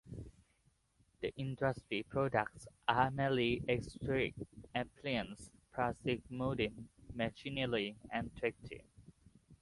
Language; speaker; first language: English; non-native, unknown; Thai